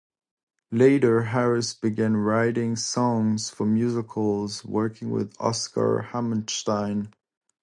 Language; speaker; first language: English; non-native, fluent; French